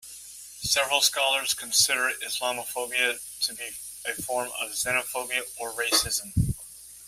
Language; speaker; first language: English; native; English